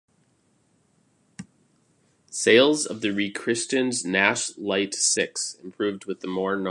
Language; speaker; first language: English; native; English